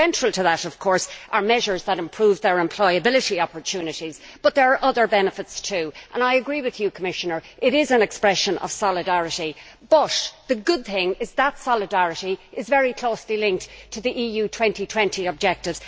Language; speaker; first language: English; native; English